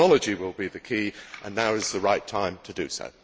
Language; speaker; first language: English; native; English